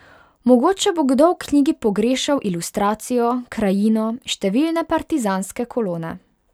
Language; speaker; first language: Slovenian; non-native, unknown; Hungarian